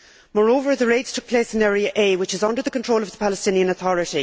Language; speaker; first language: English; native; English